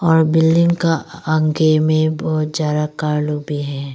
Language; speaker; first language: Hindi; early bilingual, other home language; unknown